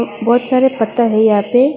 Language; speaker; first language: Hindi; non-native, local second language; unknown